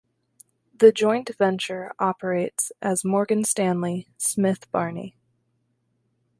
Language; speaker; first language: English; native; English